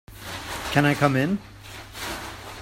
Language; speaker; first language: English; native; English